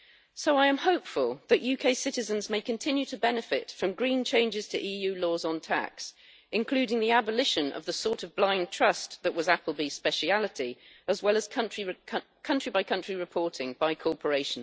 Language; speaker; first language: English; native; English